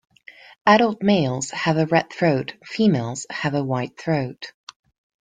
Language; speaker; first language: English; non-native, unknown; Spanish